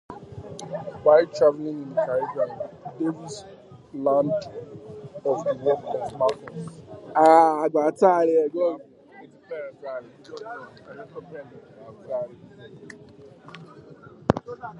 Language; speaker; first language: English; native; English